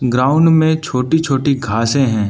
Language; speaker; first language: Hindi; non-native, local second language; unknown